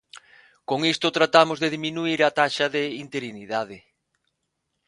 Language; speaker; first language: Galician; non-native, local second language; Spanish